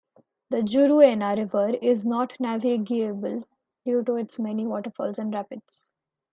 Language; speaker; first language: English; non-native, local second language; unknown